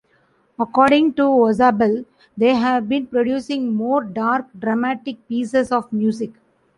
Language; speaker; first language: English; non-native, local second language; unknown